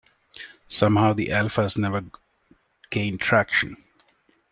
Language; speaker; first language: English; non-native, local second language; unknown